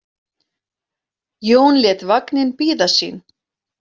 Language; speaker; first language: Icelandic; native; Icelandic